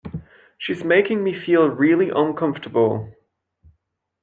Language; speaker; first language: English; non-native, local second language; French